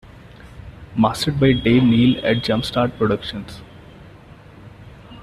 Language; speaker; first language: English; non-native, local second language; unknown